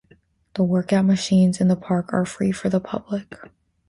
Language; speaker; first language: English; native; English